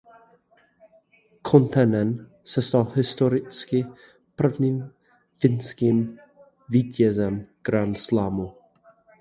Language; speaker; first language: Czech; non-native, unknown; English